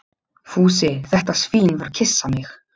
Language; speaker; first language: Icelandic; non-native, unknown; Polish